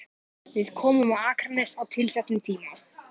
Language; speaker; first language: Icelandic; native; Icelandic